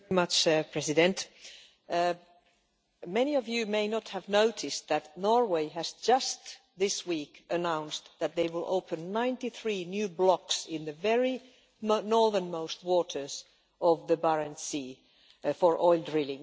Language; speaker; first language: English; non-native, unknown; Finnish